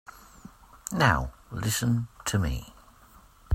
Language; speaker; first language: English; native; English